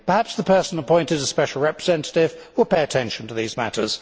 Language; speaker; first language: English; native; English